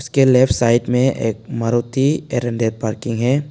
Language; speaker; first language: Hindi; non-native, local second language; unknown